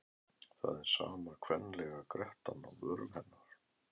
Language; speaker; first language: Icelandic; native; Icelandic